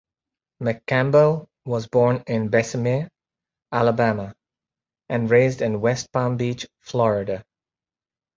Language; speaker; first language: English; native; English